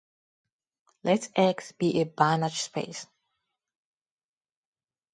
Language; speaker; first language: English; non-native, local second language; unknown